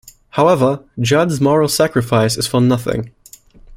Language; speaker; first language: English; non-native, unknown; German